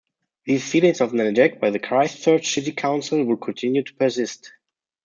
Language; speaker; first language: English; non-native, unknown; German